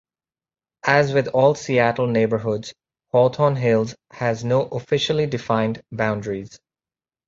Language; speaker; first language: English; native; English